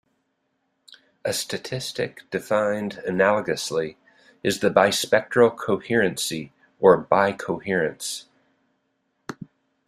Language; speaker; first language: English; native; English